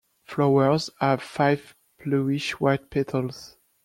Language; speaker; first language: English; non-native, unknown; French